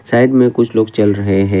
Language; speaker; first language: Hindi; non-native, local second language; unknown